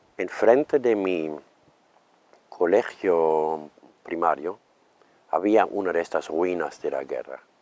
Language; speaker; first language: Spanish; non-native, fluent; German